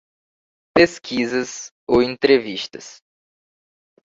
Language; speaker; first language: Portuguese; native; Portuguese